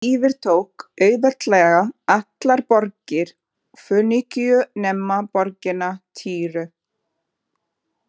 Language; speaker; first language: Icelandic; non-native, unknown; Portuguese